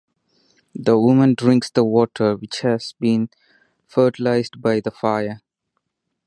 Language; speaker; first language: English; non-native, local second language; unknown